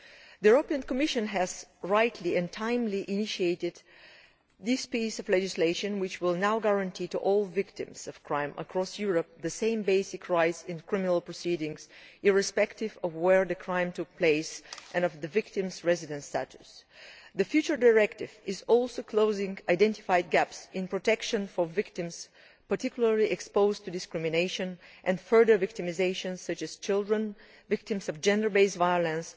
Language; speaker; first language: English; non-native, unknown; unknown